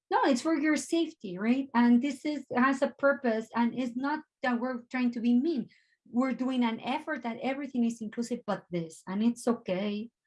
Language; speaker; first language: English; non-native, fluent; Spanish